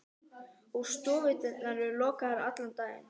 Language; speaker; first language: Icelandic; non-native, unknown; English